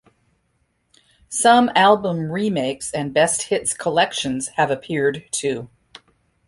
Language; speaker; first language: English; native; English